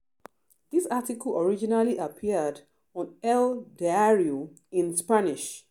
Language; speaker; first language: English; non-native, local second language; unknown